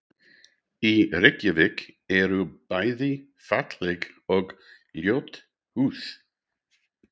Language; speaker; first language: Icelandic; non-native, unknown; English